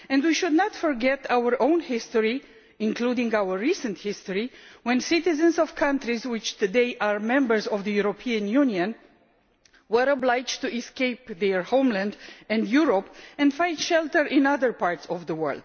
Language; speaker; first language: English; non-native, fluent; Romanian